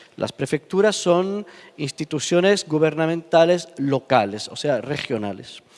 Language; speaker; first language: Spanish; non-native, fluent; Italian